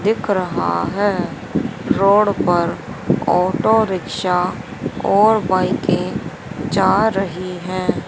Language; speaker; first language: Hindi; native; Hindi